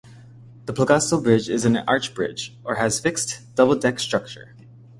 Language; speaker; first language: English; native; English